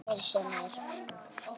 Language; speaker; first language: Icelandic; native; Icelandic